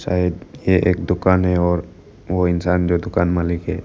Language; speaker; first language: Hindi; non-native, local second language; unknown